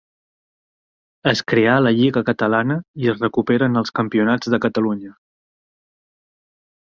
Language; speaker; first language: Catalan; native; Catalan